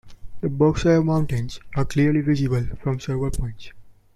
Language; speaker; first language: English; non-native, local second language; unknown